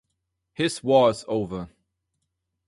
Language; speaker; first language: English; non-native, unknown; German